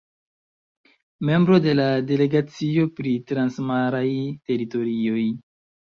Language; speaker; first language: Esperanto; non-native, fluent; Chinese